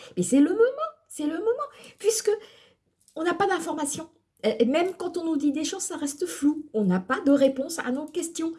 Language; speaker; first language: French; early bilingual, other home language; Portuguese